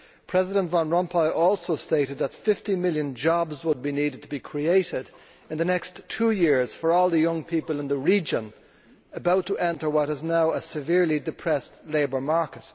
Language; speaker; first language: English; native; English